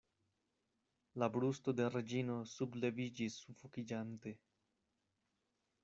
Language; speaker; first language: Esperanto; non-native, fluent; Spanish